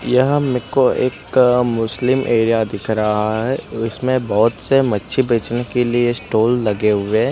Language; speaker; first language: Hindi; non-native, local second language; Gujarati